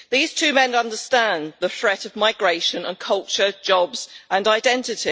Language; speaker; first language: English; native; English